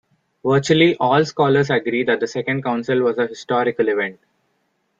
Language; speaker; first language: English; non-native, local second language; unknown